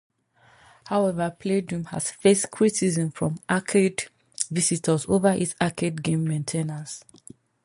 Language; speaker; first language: English; non-native, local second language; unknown